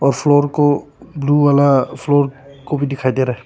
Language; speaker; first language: Hindi; non-native, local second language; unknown